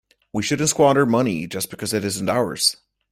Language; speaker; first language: English; native; English